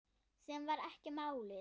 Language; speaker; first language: Icelandic; non-native, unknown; German